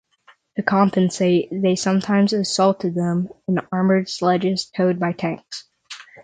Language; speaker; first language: English; native; English